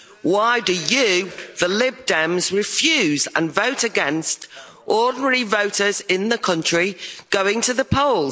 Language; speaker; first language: English; native; English